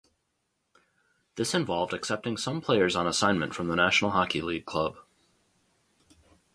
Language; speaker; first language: English; native; English